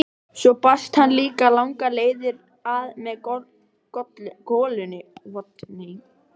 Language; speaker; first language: Icelandic; native; Icelandic